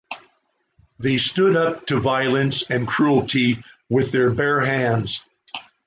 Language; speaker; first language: English; native; English